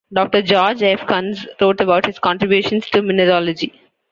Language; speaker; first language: English; non-native, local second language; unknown